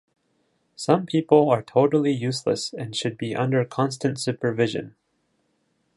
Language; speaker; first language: English; non-native, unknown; Japanese